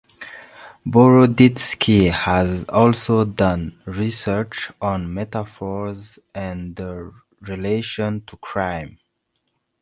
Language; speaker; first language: English; non-native, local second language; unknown